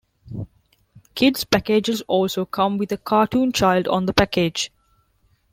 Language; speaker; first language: English; non-native, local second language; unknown